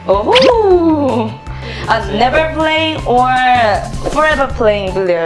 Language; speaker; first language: English; non-native, learner; Korean